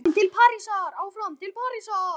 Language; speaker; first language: Icelandic; native; Icelandic